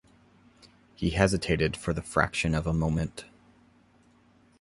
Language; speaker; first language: English; native; English